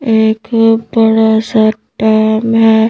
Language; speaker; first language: Hindi; native; Hindi